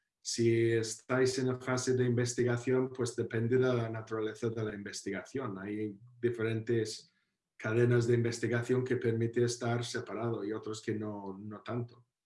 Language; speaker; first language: Spanish; non-native, fluent; English